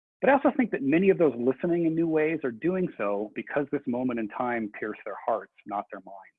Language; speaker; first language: English; native; English